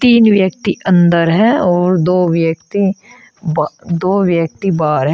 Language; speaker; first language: Hindi; native; Hindi